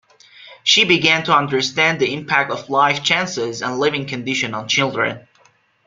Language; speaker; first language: English; non-native, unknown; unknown